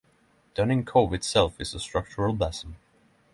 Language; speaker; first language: English; non-native, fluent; Norwegian